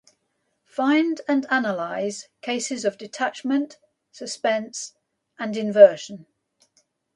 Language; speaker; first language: English; native; English